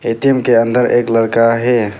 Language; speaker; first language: Hindi; non-native, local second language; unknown